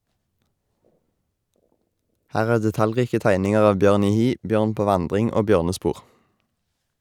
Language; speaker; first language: Norwegian; native; Norwegian